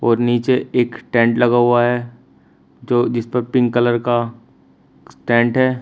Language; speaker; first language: Hindi; native; Hindi